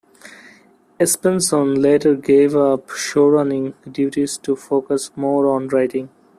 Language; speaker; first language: English; non-native, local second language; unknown